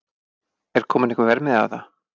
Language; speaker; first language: Icelandic; native; Icelandic